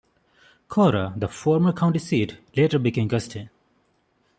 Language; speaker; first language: English; non-native, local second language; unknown